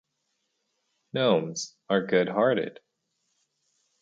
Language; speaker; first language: English; native; English